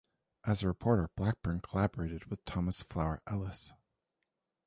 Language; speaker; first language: English; native; English